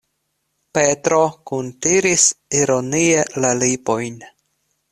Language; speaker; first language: Esperanto; non-native, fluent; Russian